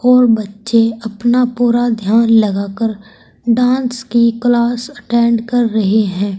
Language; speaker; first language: Hindi; native; Hindi